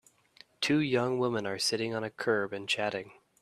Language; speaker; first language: English; native; English